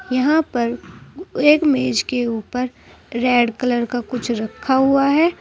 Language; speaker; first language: Hindi; native; Hindi